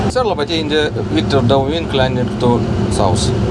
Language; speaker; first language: English; non-native, learner; Russian